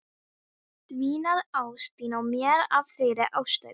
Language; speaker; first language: Icelandic; non-native, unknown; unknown